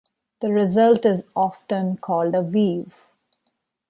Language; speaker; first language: English; non-native, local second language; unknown